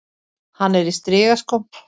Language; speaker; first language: Icelandic; native; Icelandic